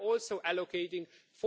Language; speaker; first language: English; non-native, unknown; Romanian